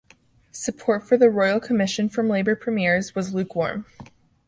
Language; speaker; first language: English; native; English